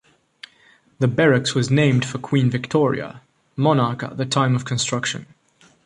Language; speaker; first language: English; non-native, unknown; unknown